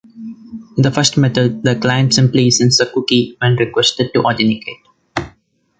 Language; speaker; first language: English; non-native, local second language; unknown